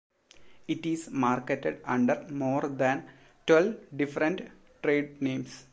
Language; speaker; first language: English; non-native, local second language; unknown